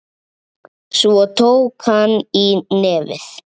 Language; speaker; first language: Icelandic; native; Icelandic